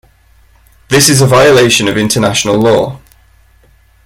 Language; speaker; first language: English; native; English